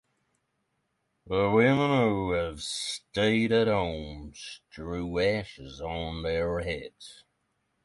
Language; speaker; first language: English; non-native, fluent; Norwegian